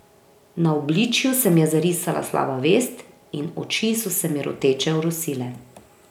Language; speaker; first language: Slovenian; native; Slovenian